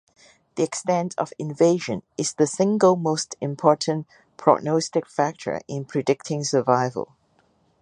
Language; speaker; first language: English; non-native, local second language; Cantonese